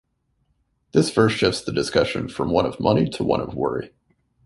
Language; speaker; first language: English; native; English